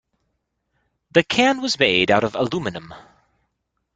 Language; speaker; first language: English; native; English